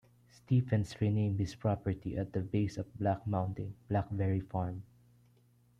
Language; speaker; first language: English; non-native, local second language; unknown